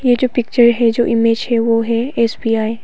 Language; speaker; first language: Hindi; non-native, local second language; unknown